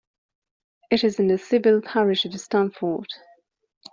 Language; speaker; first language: English; non-native, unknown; Persian